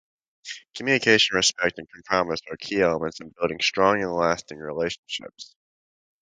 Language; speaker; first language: English; native; English